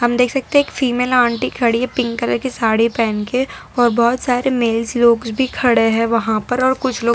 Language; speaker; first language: Hindi; non-native, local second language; Gujarati